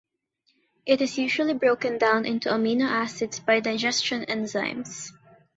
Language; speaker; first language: English; non-native, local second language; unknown